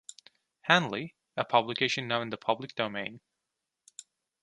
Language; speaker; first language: English; non-native, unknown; Turkish